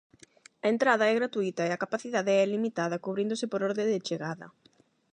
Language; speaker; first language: Galician; non-native, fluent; Spanish